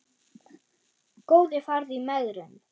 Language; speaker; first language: Icelandic; non-native, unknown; German